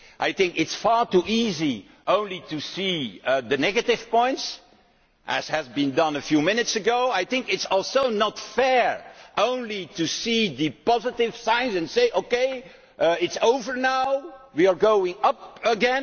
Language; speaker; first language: English; non-native, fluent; Dutch